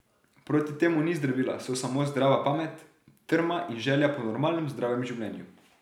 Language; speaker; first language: Slovenian; native; Slovenian